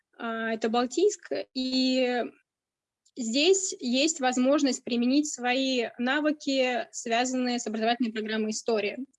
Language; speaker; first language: Russian; native; Russian